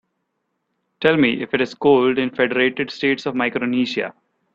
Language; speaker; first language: English; non-native, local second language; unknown